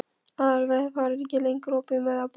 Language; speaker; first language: Icelandic; non-native, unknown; Polish